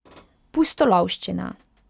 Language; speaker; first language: Slovenian; non-native, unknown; Hungarian